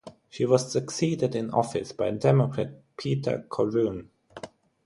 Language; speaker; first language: English; non-native, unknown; German